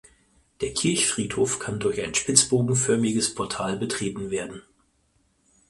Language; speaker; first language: German; native; German